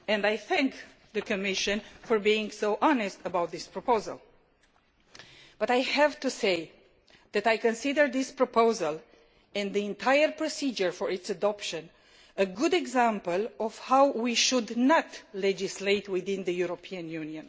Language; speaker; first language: English; non-native, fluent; Romanian